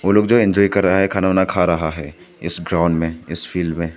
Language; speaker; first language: Hindi; non-native, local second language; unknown